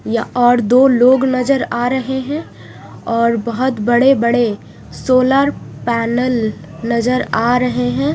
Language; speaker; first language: Hindi; non-native, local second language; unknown